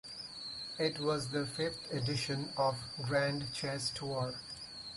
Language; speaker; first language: English; non-native, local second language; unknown